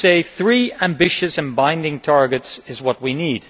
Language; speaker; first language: English; non-native, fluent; Dutch